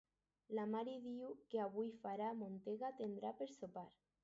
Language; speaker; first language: Catalan; non-native, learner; Spanish